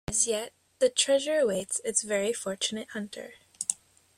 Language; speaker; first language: English; native; English